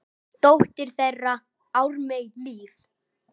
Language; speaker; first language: Icelandic; native; Icelandic